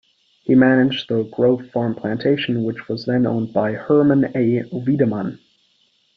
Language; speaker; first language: English; native; English